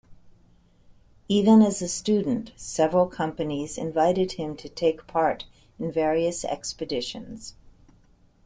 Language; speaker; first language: English; native; English